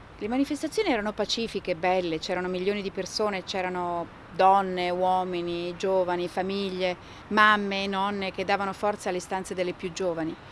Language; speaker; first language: Italian; non-native, fluent; Kabyle